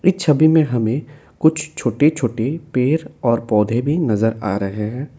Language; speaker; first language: Hindi; non-native, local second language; Assamese